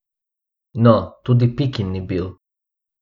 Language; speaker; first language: Slovenian; non-native, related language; Bosnian